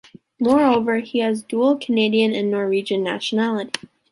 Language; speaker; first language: English; native; English